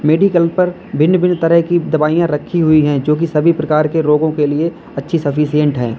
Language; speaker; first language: Hindi; native; Hindi